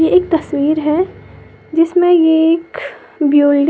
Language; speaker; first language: Hindi; native; Hindi